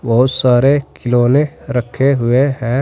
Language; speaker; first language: Hindi; native; Hindi